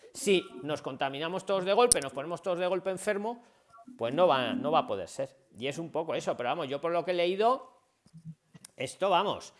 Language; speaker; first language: Spanish; native; Spanish